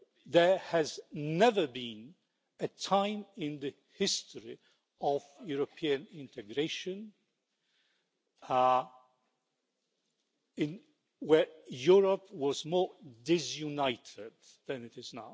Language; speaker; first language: English; non-native, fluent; Polish